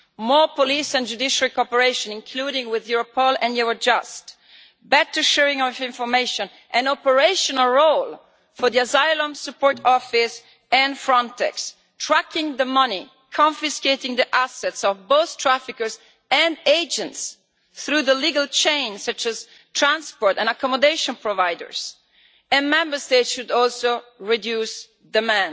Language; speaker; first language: English; non-native, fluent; Italian